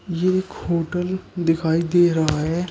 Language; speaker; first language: Hindi; native; Hindi